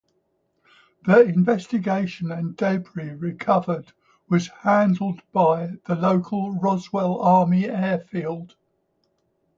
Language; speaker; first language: English; native; English